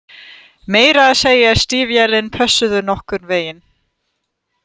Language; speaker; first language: Icelandic; non-native, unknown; German